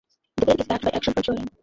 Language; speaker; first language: English; non-native, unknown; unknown